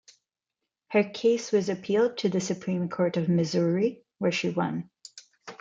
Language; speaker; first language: English; non-native, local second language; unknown